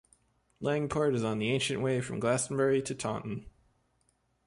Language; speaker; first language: English; native; English